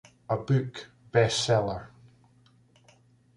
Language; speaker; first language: English; native; English